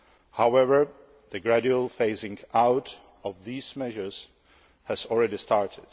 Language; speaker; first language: English; non-native, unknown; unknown